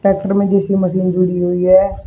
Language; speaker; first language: Hindi; native; Hindi